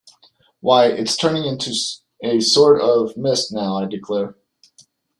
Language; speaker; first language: English; native; English